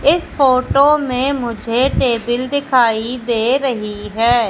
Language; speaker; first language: Hindi; native; Hindi